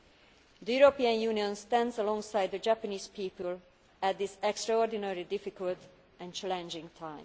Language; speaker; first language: English; non-native, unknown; Hungarian